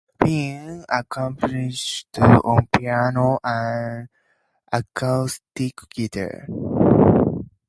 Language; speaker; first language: English; native; English